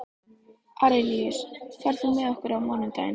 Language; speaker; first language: Icelandic; native; Icelandic